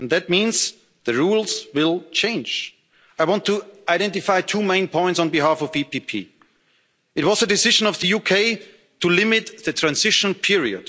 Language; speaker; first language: English; non-native, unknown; German